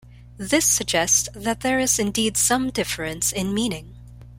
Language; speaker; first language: English; non-native, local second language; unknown